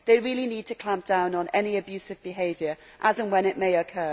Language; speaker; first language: English; native; English